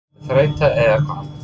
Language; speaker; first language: Icelandic; non-native, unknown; English